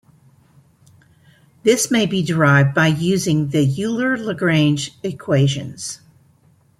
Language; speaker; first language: English; native; English